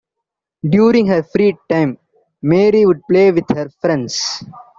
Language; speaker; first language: English; non-native, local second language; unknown